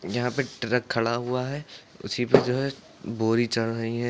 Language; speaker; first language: Hindi; native; Hindi